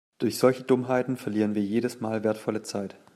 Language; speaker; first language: German; native; German